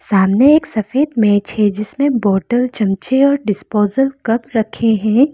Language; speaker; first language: Hindi; non-native, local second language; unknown